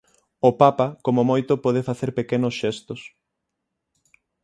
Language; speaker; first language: Galician; native; Galician